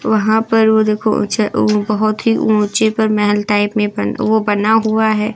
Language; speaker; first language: Hindi; native; Hindi